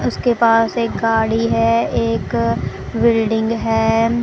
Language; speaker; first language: Hindi; non-native, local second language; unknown